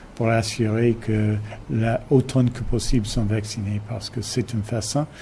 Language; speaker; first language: French; non-native, fluent; English